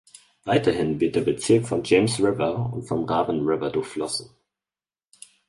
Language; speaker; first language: German; native; German